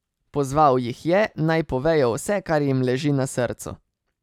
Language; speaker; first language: Slovenian; native; Slovenian